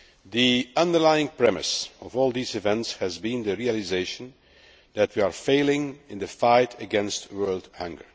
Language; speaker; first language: English; non-native, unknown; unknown